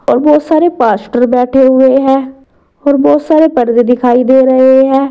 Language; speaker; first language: Hindi; native; Hindi